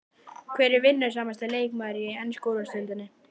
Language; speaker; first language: Icelandic; native; Icelandic